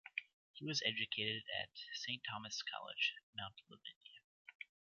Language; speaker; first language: English; native; English